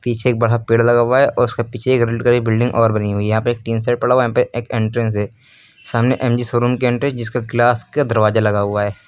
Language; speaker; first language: Hindi; native; Hindi